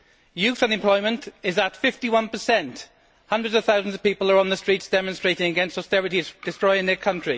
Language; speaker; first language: English; native; English